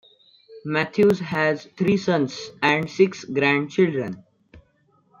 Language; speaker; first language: English; non-native, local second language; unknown